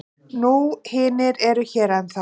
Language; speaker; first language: Icelandic; native; Icelandic